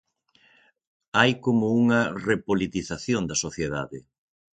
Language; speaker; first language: Galician; native; Galician